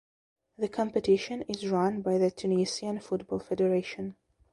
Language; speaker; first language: English; non-native, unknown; Belarusian